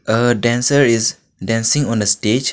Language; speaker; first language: English; non-native, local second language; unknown